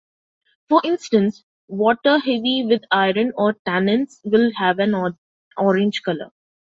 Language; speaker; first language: English; non-native, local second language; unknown